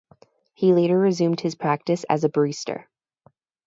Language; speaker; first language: English; native; English